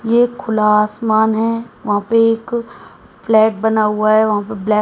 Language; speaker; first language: Hindi; native; Hindi